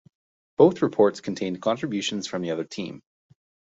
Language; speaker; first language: English; native; English